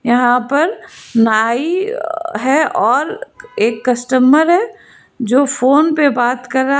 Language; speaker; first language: Hindi; non-native, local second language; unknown